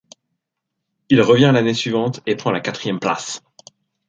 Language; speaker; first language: French; native; French